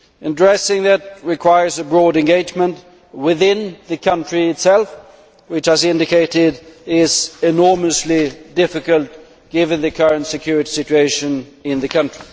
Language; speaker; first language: English; non-native, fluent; Swedish